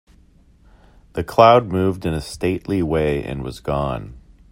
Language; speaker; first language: English; native; English